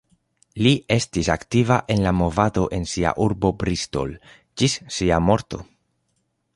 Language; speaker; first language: Esperanto; non-native, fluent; Spanish